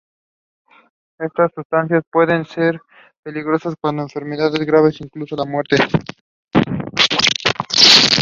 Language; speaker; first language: English; non-native, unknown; Spanish